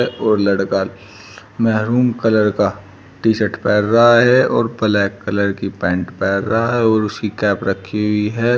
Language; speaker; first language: Hindi; native; Hindi